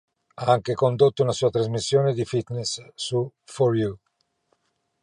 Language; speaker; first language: Italian; non-native, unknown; Norwegian